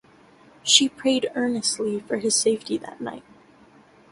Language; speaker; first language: English; native; English